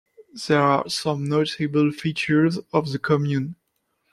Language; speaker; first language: English; non-native, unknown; French